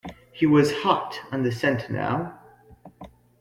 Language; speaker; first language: English; native; English